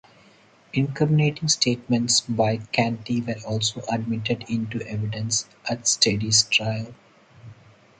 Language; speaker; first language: English; non-native, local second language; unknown